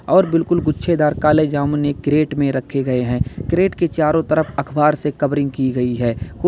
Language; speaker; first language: Hindi; native; Hindi